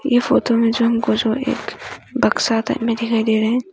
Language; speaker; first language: Hindi; non-native, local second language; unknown